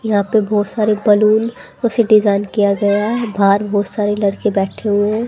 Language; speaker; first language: Hindi; native; Hindi